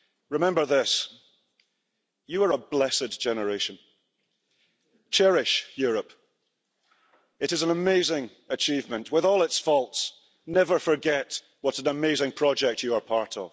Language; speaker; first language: English; early bilingual, heritage; English